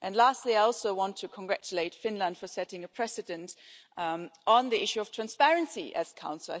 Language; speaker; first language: English; non-native, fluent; German